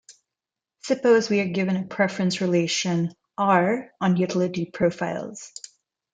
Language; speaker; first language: English; non-native, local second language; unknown